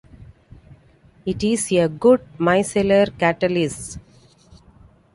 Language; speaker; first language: English; non-native, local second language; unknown